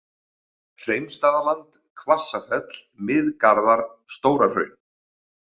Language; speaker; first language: Icelandic; native; Icelandic